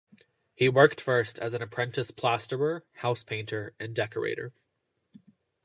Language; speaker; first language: English; native; English